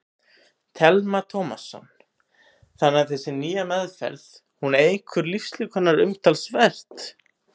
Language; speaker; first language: Icelandic; native; Icelandic